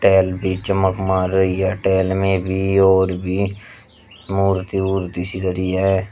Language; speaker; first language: Hindi; native; Hindi